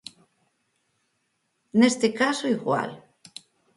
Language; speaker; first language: Galician; native; Galician